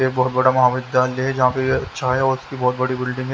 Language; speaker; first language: Hindi; native; Hindi